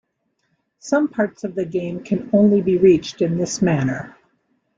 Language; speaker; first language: English; native; English